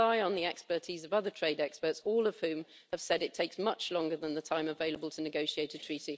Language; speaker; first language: English; native; English